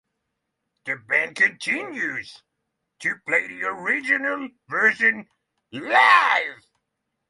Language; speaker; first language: English; non-native, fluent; Norwegian